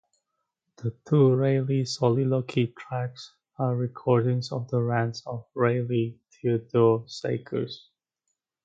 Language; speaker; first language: English; native; English